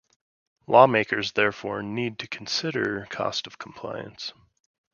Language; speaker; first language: English; native; English